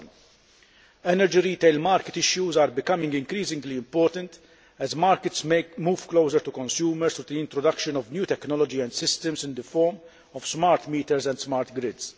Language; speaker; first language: English; non-native, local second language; Maltese